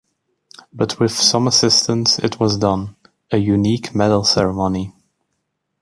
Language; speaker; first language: English; native; English